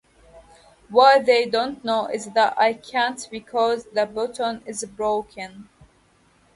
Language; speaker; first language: English; native; English